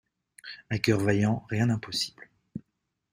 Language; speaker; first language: French; native; French